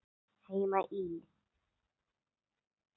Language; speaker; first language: Icelandic; non-native, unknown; English